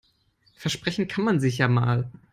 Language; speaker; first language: English; non-native, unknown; German